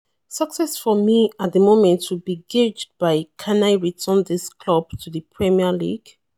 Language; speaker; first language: English; non-native, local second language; Yoruba